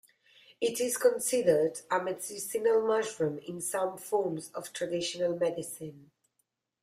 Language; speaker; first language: English; non-native, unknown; Spanish